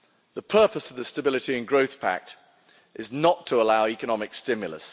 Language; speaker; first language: English; native; English